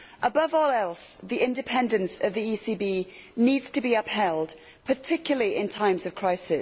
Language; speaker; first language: English; native; English